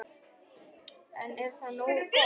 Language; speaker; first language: Icelandic; native; Icelandic